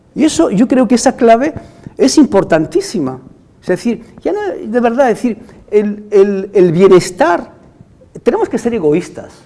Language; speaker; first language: Spanish; non-native, fluent; Arabic